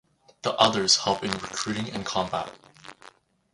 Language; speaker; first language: English; native; English